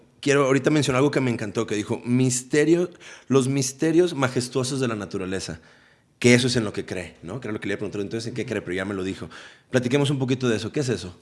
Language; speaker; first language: Spanish; native; Spanish